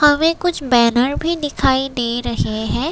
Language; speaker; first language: Hindi; non-native, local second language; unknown